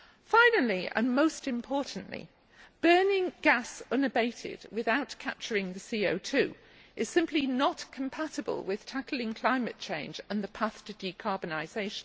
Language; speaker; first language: English; native; English